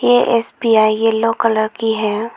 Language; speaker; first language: Hindi; non-native, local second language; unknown